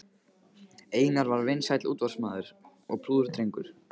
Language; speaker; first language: Icelandic; native; Icelandic